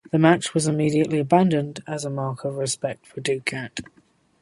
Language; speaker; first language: English; native; English